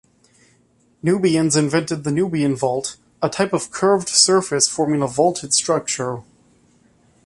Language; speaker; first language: English; native; English